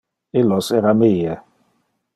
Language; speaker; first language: Interlingua; non-native, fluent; Dutch